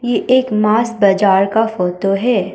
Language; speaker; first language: Hindi; non-native, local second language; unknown